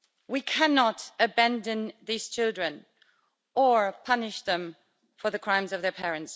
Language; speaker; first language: English; native; English